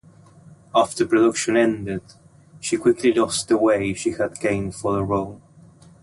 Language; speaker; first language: English; native; English